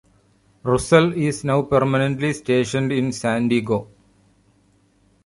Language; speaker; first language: English; non-native, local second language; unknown